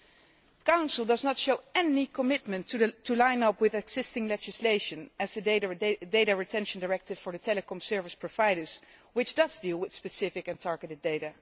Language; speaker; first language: English; non-native, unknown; Dutch